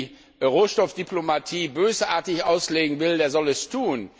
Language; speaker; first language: German; non-native, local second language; Luxembourgish